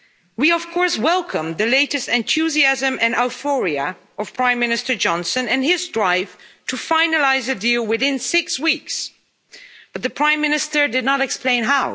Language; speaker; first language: English; non-native, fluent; Dutch